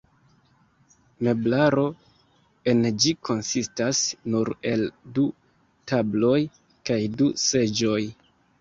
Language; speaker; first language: Esperanto; non-native, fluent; Kinyarwanda